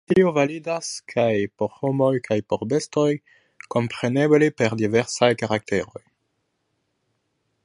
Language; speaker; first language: Esperanto; non-native, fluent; French